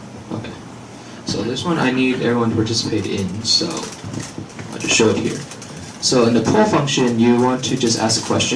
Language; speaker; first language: English; early bilingual, other home language; Chinese